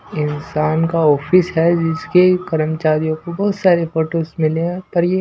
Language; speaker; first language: Hindi; non-native, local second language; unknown